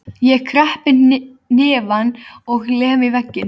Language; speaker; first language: Icelandic; native; Icelandic